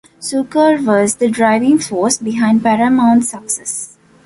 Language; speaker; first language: English; non-native, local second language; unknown